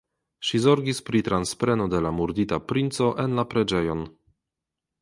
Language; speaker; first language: Esperanto; non-native, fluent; Polish